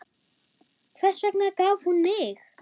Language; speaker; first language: Icelandic; non-native, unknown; German